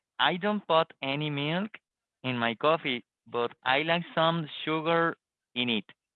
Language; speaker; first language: English; non-native, learner; Spanish